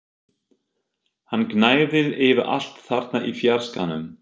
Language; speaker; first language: Icelandic; non-native, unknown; German